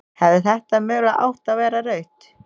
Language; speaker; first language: Icelandic; non-native, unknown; Indonesian